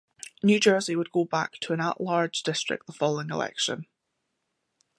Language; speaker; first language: English; native; English